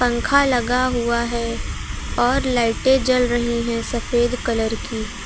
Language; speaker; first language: Hindi; native; Hindi